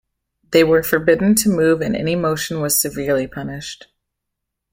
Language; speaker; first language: English; native; English